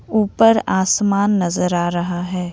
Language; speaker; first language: Hindi; non-native, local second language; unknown